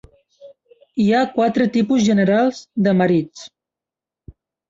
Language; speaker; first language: Catalan; non-native, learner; Spanish